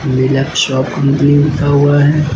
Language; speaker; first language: Hindi; native; Hindi